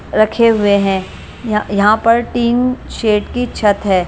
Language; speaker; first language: Hindi; non-native, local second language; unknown